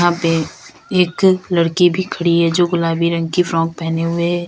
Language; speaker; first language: Hindi; native; Hindi